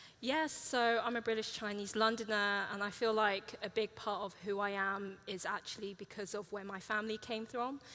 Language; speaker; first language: English; early bilingual, other home language; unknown